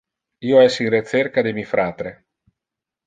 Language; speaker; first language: Interlingua; non-native, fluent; Italian